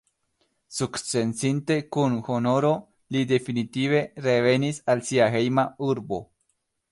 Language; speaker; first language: Esperanto; non-native, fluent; Spanish